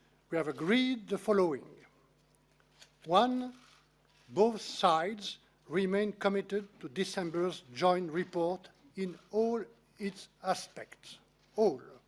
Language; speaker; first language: English; non-native, fluent; French